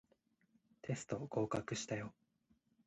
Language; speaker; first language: Japanese; native; Japanese